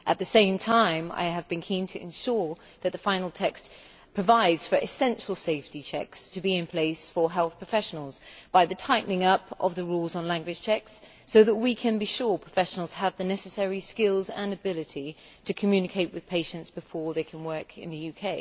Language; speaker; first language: English; native; English